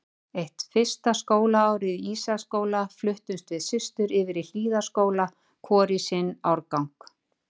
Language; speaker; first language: Icelandic; native; Icelandic